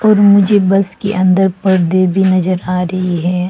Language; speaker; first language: Hindi; non-native, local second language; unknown